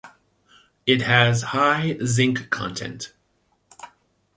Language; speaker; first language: English; native; English